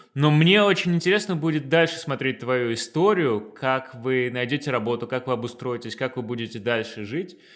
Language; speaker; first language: Russian; native; Russian